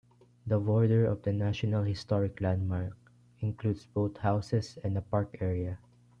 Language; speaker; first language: English; non-native, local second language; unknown